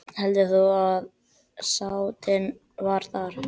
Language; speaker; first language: Icelandic; non-native, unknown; Catalan